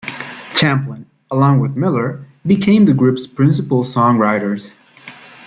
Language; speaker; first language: English; native; English